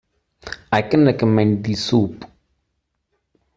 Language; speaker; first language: English; non-native, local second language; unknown